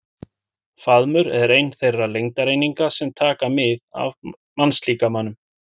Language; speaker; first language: Icelandic; native; Icelandic